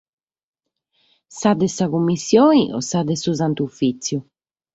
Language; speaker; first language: Sardinian; native; Sardinian